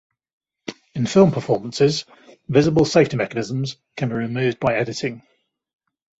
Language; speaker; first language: English; native; English